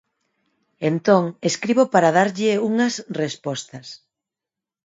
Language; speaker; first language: Galician; non-native, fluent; Spanish